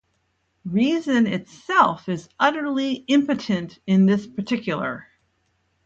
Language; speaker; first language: English; native; English